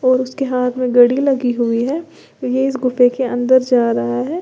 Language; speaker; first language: Hindi; native; Hindi